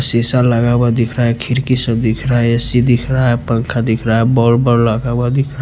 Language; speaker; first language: Hindi; non-native, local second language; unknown